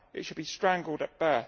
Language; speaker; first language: English; native; English